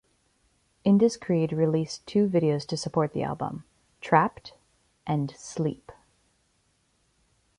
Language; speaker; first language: English; native; English